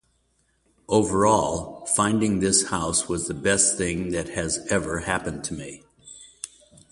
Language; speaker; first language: English; native; English